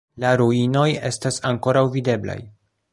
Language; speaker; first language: Esperanto; non-native, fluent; Polish